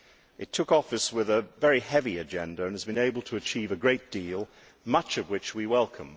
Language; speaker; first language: English; native; English